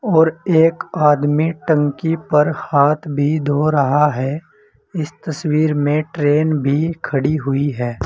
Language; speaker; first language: Hindi; native; Hindi